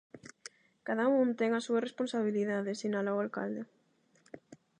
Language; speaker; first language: Galician; non-native, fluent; Spanish